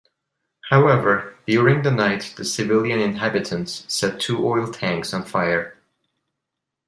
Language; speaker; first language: English; non-native, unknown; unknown